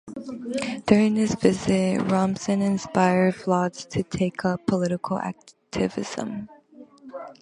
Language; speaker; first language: English; native; English